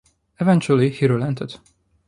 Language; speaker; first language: English; non-native, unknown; Polish